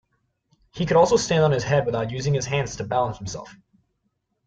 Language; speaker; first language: English; non-native, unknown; Spanish